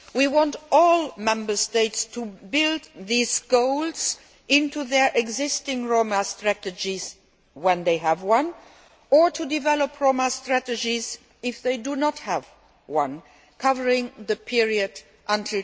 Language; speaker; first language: English; non-native, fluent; Luxembourgish